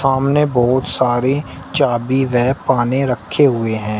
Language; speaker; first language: Hindi; native; Hindi